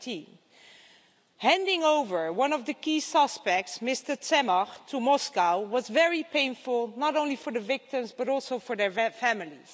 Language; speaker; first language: English; non-native, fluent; Dutch